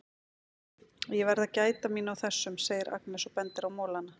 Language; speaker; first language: Icelandic; native; Icelandic